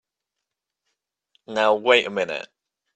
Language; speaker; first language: English; native; English